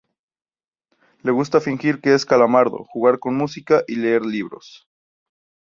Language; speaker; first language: Spanish; native; Spanish